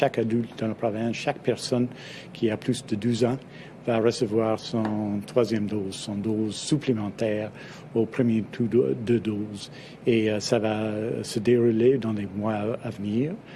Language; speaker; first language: French; non-native, fluent; English